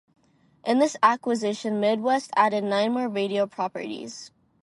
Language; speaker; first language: English; non-native, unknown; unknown